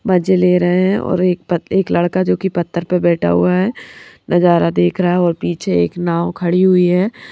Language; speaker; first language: Hindi; native; Hindi